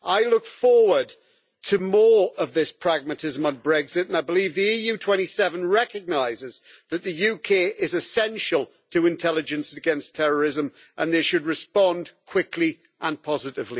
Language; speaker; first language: English; native; English